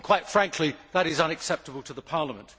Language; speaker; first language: English; native; English